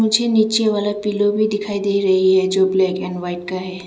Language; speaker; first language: Hindi; non-native, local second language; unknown